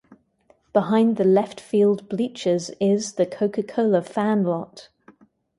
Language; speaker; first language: English; native; English